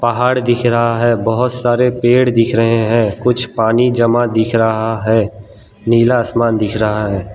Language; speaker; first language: Hindi; non-native, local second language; Gujarati